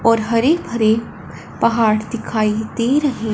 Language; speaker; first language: Hindi; non-native, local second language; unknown